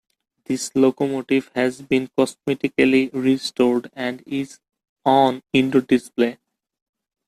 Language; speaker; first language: English; non-native, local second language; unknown